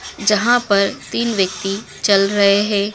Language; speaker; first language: Hindi; native; Hindi